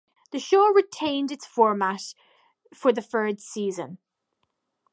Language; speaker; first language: English; native; English